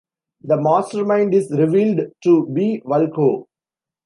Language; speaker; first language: English; non-native, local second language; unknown